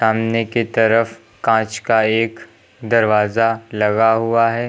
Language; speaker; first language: Hindi; native; Hindi